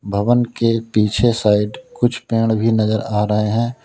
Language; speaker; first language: Hindi; native; Hindi